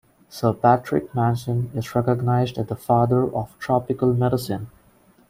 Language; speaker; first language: English; non-native, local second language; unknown